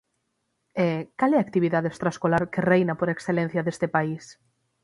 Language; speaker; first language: Galician; native; Galician